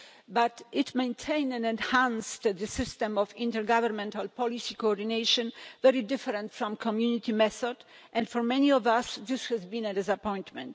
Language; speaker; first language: English; non-native, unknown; Polish